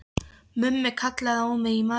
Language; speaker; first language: Icelandic; non-native, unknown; Polish